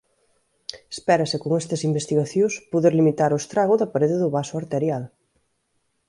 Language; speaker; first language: Galician; native; Galician